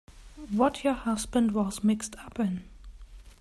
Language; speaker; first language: English; non-native, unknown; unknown